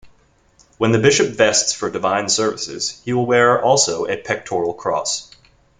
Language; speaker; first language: English; native; English